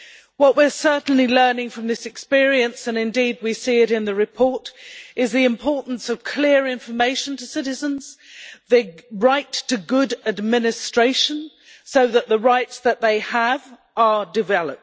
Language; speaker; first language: English; native; English